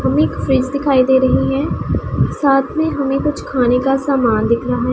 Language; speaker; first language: Hindi; non-native, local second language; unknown